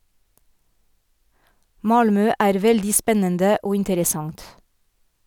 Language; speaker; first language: Norwegian; non-native, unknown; French